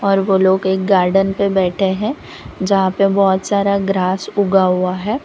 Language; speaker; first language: Hindi; non-native, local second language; Gujarati